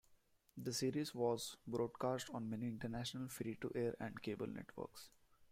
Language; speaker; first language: English; non-native, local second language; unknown